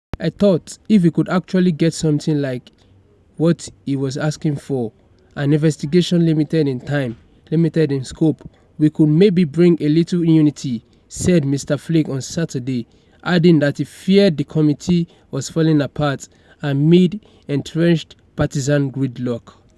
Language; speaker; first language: English; non-native, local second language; Yoruba